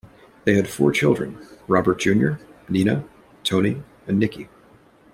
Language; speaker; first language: English; native; English